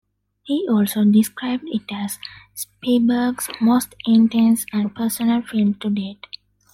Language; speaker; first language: English; non-native, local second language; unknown